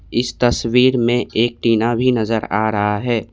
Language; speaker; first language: Hindi; non-native, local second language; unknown